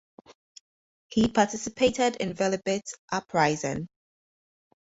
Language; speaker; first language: English; native; English